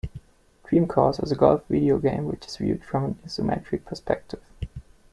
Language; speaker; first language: English; non-native, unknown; German